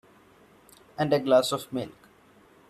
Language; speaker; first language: English; non-native, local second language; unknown